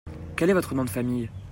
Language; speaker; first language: French; native; French